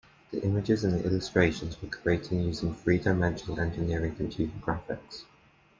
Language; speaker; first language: English; native; English